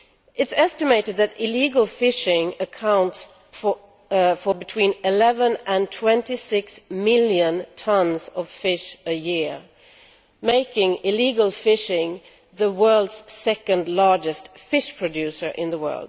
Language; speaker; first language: English; non-native, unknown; Swedish